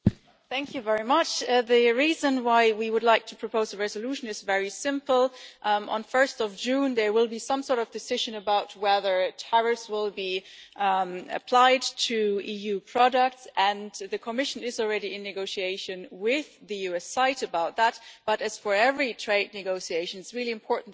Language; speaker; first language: English; non-native, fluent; German